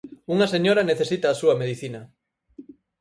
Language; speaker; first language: Galician; native; Galician